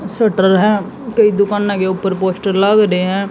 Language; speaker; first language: Hindi; native; Hindi